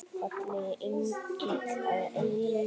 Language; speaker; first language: Icelandic; native; Icelandic